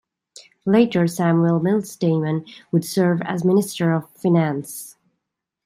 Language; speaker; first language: English; native; English